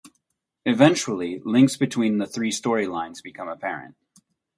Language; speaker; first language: English; native; English